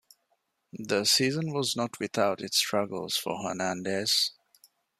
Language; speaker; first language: English; non-native, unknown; Divehi